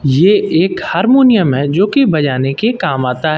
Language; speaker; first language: Hindi; native; Hindi